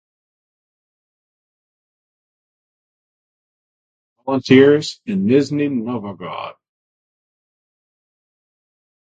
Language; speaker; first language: English; native; English